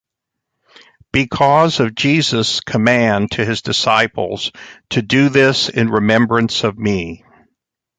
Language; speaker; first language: English; native; English